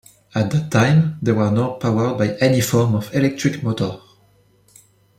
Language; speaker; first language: English; non-native, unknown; French